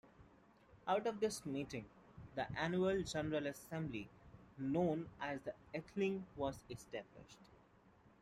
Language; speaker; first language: English; non-native, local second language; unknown